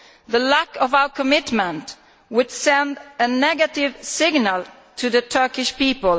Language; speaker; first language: English; non-native, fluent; Italian